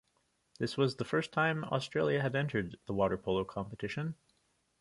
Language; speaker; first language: English; native; English